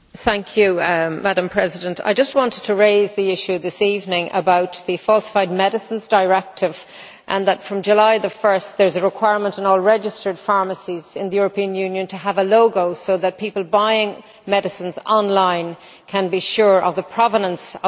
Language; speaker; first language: English; native; English